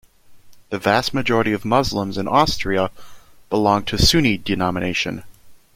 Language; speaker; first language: English; native; English